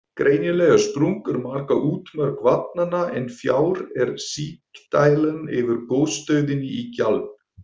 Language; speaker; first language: Icelandic; non-native, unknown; German